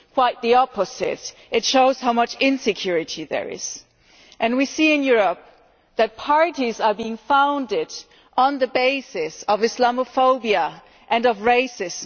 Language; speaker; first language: English; non-native, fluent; German